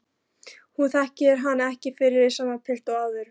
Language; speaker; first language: Icelandic; non-native, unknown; Polish